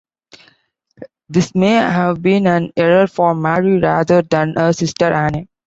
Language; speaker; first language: English; non-native, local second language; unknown